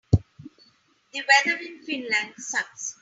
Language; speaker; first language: English; non-native, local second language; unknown